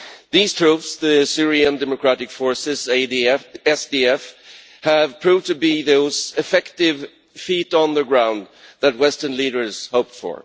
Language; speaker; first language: English; non-native, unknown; Swedish